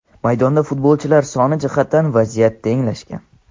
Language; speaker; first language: Uzbek; non-native, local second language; Tajik